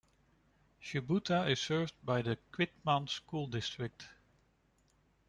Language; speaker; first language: English; non-native, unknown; Dutch